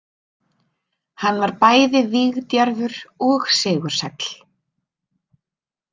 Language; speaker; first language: Icelandic; native; Icelandic